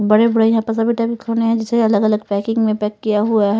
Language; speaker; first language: Hindi; non-native, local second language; Punjabi